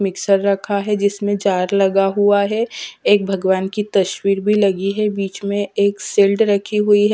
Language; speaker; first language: Hindi; non-native, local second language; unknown